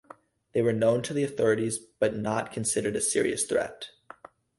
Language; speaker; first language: English; native; English